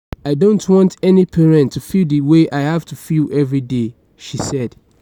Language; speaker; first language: English; non-native, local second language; Yoruba